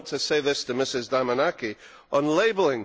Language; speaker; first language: English; native; English